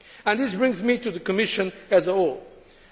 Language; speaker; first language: English; non-native, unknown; Portuguese